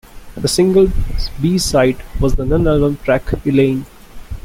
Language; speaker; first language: English; non-native, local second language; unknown